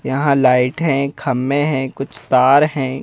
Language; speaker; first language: Hindi; native; Hindi